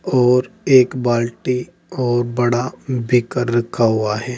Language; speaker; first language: Hindi; native; Hindi